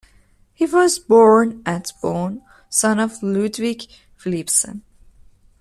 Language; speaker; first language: English; non-native, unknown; Persian